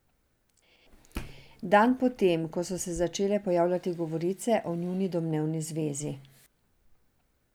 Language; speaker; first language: Slovenian; non-native, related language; Serbian